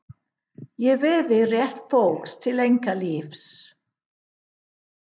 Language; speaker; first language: Icelandic; non-native, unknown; English